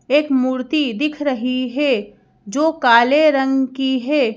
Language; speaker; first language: Hindi; native; Hindi